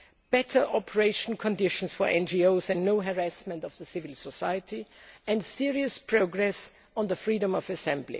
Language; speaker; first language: English; non-native, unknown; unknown